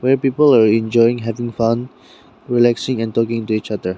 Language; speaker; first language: English; non-native, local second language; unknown